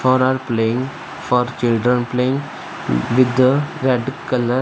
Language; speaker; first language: English; non-native, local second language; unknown